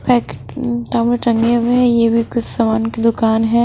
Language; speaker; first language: Hindi; non-native, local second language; Punjabi